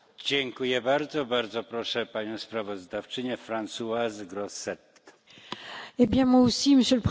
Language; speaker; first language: French; native; French